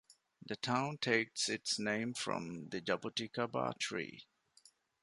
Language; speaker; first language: English; non-native, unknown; Divehi